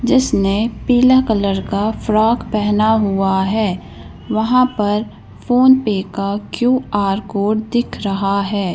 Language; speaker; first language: Hindi; native; Hindi